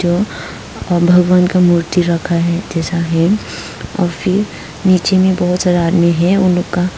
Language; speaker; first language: Hindi; non-native, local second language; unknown